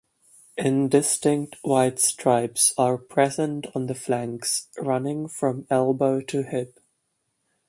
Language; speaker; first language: English; non-native, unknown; German